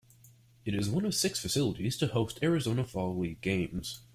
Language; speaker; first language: English; native; English